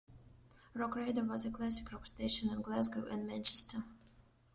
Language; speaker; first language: English; non-native, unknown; Russian